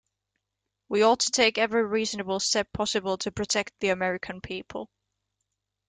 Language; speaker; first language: English; native; English